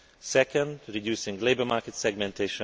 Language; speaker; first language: English; non-native, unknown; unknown